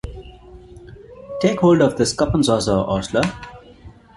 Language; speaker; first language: English; non-native, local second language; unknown